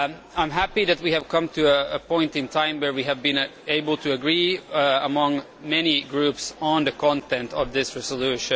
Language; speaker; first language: English; non-native, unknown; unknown